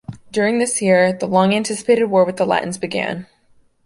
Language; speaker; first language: English; native; English